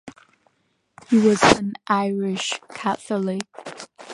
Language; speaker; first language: English; native; English